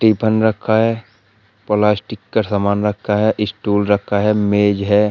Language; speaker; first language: Hindi; native; Hindi